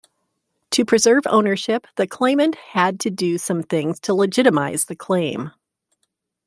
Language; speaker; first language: English; native; English